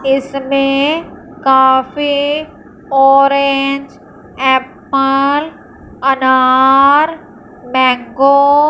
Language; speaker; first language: Hindi; non-native, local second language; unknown